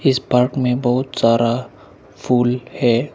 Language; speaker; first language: Hindi; non-native, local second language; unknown